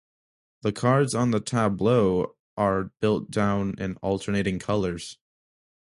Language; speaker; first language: English; native; English